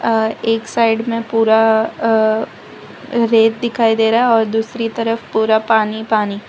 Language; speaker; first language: Hindi; non-native, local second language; Gujarati